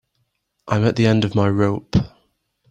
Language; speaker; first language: English; native; English